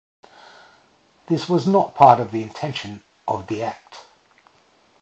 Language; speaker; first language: English; native; English